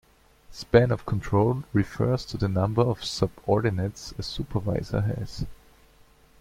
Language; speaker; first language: English; non-native, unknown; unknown